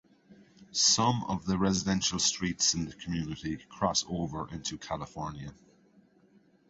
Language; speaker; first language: English; native; English